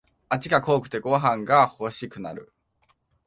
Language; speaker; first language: Japanese; non-native, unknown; Chinese